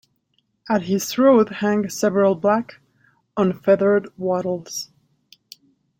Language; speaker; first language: English; native; English